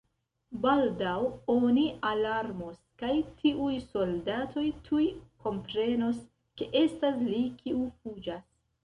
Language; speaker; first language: Esperanto; non-native, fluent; Central Kurdish